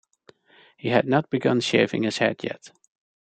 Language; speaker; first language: English; non-native, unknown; Dutch